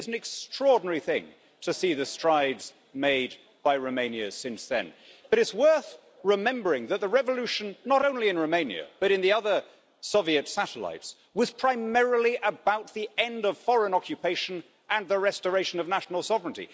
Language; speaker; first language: English; native; English